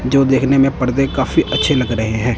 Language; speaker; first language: Hindi; non-native, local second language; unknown